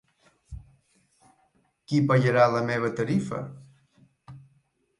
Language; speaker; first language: Catalan; native; Catalan